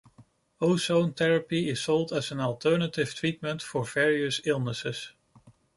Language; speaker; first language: English; non-native, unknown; Dutch